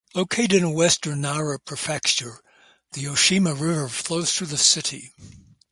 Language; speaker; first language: English; native; English